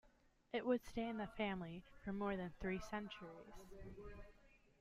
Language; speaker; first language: English; native; English